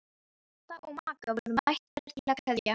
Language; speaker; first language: Icelandic; non-native, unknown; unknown